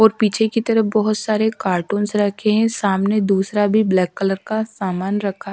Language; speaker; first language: Hindi; native; Hindi